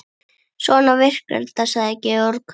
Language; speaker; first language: Icelandic; native; Icelandic